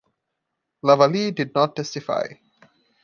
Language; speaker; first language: English; non-native, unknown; Portuguese